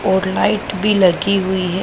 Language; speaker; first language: Hindi; non-native, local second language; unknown